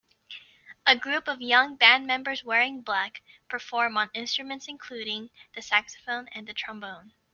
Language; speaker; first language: English; native; English